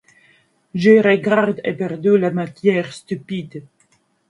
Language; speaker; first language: French; non-native, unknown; Latvian